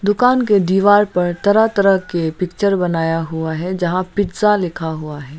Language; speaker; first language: Hindi; non-native, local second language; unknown